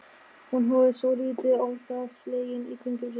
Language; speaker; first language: Icelandic; non-native, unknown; German